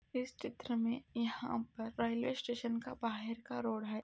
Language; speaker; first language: Hindi; native; Hindi